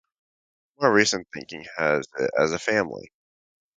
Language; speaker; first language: English; native; English